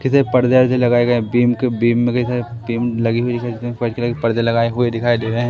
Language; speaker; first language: Hindi; native; Hindi